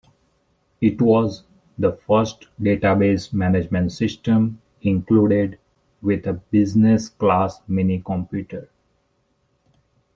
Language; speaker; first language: English; non-native, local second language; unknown